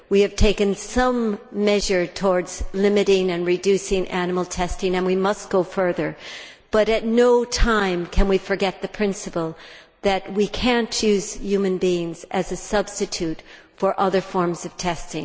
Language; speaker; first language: English; native; English